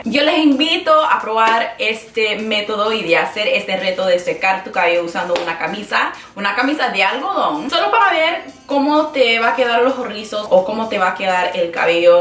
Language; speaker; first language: Spanish; early bilingual, other home language; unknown